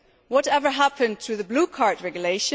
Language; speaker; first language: English; non-native, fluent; German